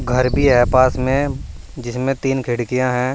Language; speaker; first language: Hindi; native; Hindi